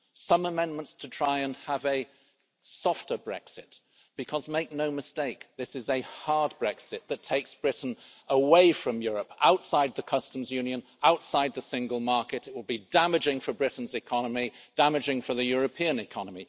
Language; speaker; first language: English; native; English